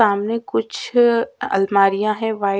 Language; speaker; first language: Hindi; native; Hindi